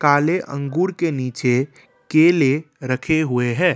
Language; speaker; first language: Hindi; non-native, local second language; Assamese